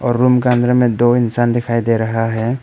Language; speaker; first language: Hindi; non-native, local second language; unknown